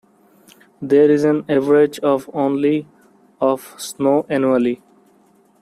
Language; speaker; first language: English; non-native, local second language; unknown